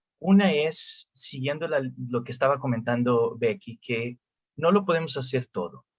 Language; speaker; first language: Spanish; non-native, related language; Portuguese